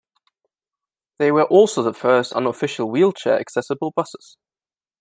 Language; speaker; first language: English; non-native, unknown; German